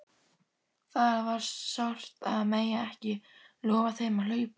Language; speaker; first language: Icelandic; native; Icelandic